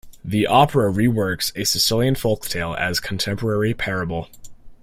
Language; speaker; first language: English; native; English